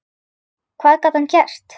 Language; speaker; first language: Icelandic; native; Icelandic